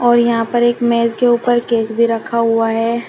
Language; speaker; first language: Hindi; native; Hindi